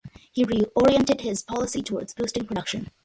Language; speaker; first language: English; early bilingual, other home language; Malayalam